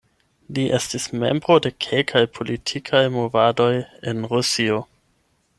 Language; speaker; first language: Esperanto; non-native, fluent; German